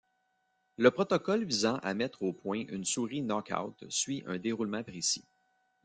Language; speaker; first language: French; native; French